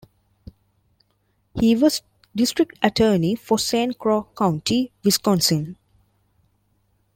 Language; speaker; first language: English; non-native, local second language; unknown